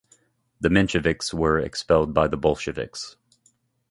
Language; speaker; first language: English; native; English